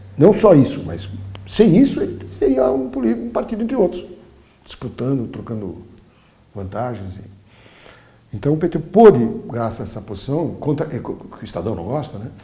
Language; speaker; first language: Portuguese; early bilingual, other home language; Polish